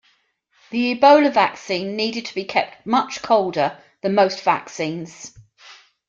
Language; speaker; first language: English; native; English